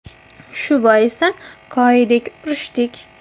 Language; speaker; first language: Uzbek; native; Uzbek